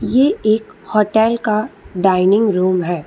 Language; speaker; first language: Hindi; non-native, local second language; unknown